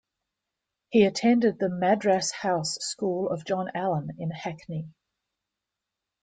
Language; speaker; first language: English; native; English